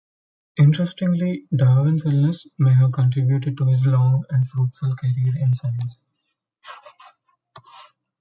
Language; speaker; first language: English; non-native, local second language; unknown